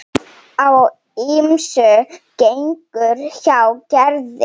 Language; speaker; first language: Icelandic; non-native, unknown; Slovenian